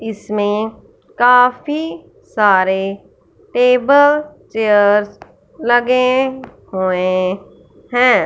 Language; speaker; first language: Hindi; non-native, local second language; Punjabi